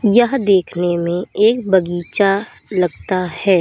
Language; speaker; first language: Hindi; native; Hindi